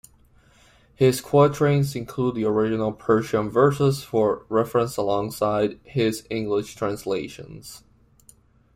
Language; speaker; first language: English; non-native, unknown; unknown